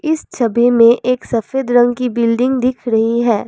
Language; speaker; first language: Hindi; non-native, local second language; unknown